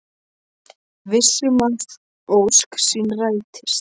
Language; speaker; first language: Icelandic; non-native, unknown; Polish